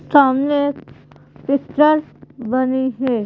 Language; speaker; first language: Hindi; native; Hindi